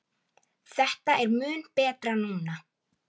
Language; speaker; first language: Icelandic; native; Icelandic